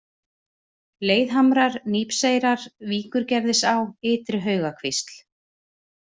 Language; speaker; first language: Icelandic; native; Icelandic